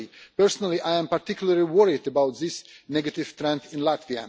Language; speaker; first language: English; non-native, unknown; Russian